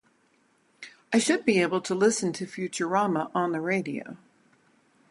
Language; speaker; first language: English; native; English